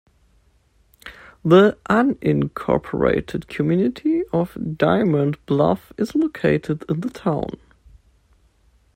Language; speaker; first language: English; non-native, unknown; German